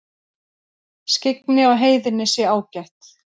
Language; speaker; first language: Icelandic; native; Icelandic